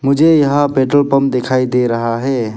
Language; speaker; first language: Hindi; non-native, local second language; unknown